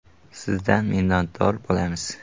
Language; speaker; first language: Uzbek; native; Uzbek